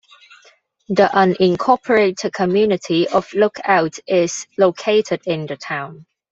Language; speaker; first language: English; non-native, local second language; Cantonese